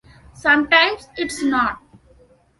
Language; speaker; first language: English; non-native, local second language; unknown